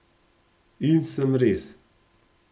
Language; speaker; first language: Slovenian; native; Slovenian